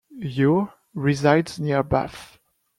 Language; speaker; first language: English; non-native, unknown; French